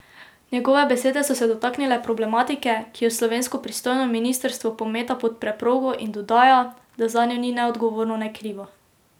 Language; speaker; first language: Slovenian; native; Slovenian